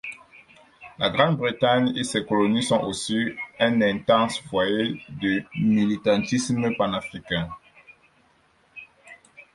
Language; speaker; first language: French; non-native, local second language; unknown